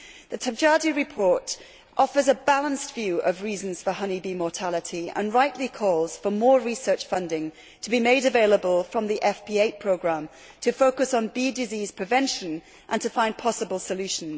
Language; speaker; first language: English; native; English